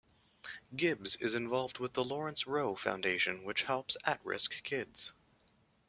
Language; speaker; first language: English; native; English